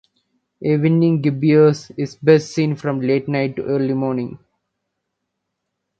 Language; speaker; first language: English; non-native, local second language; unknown